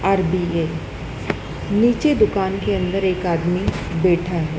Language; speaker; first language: Hindi; native; Hindi